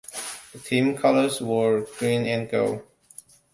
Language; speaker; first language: English; non-native, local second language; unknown